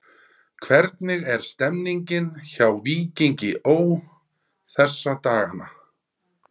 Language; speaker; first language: Icelandic; native; Icelandic